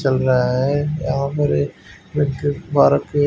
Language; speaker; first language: Hindi; native; Hindi